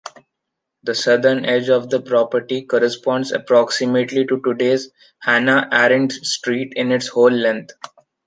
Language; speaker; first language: English; non-native, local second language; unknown